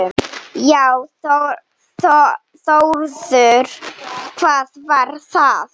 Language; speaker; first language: Icelandic; non-native, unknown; Slovenian